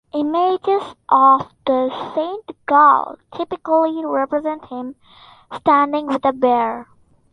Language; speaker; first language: English; non-native, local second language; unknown